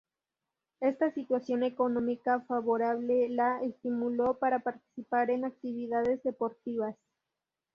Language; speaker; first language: Spanish; native; Spanish